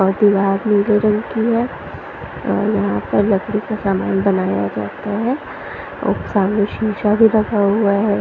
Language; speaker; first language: Hindi; non-native, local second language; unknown